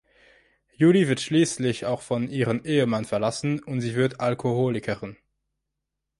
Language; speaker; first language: German; non-native, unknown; French